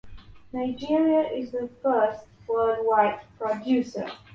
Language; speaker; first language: English; non-native, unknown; Polish